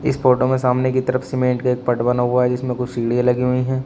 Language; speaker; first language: Hindi; native; Hindi